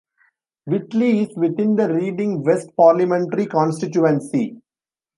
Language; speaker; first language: English; non-native, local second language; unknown